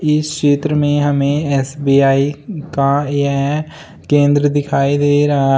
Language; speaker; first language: Hindi; native; Hindi